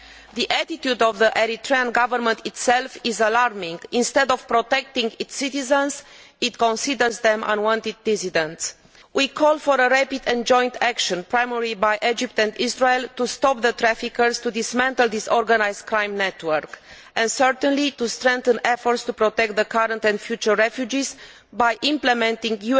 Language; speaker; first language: English; non-native, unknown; Romanian